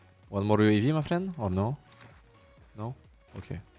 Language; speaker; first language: English; non-native, learner; French